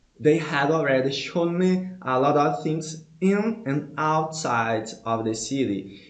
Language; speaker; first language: English; non-native, fluent; Portuguese